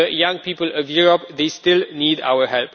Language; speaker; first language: English; non-native, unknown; Romanian